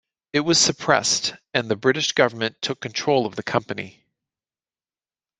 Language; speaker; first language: English; native; English